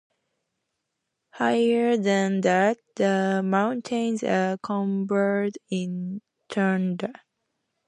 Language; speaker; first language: English; native; English